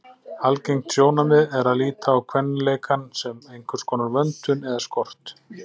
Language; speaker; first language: Icelandic; native; Icelandic